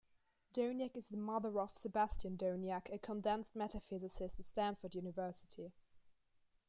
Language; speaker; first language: English; non-native, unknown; German